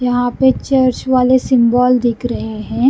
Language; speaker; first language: Hindi; non-native, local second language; Punjabi